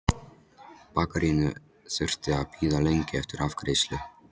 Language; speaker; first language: Icelandic; non-native, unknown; Polish